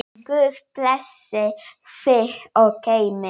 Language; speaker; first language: Icelandic; non-native, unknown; Polish